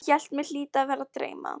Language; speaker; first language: Icelandic; non-native, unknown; Polish